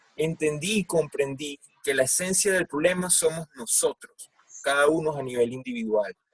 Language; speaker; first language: Spanish; native; Spanish